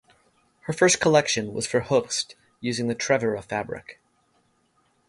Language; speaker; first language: English; native; English